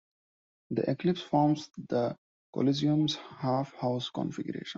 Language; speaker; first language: English; non-native, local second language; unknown